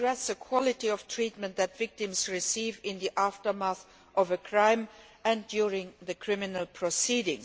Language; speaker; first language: English; non-native, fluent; Luxembourgish